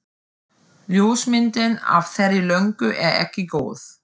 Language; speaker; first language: Icelandic; non-native, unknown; German